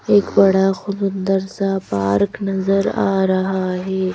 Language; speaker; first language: Hindi; native; Hindi